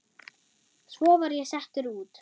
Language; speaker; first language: Icelandic; non-native, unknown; German